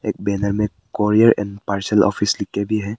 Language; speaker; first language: Hindi; early bilingual, other home language; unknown